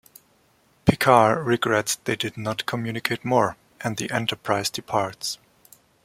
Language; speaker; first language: English; non-native, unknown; German